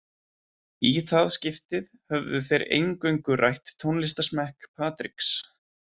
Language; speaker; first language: Icelandic; native; Icelandic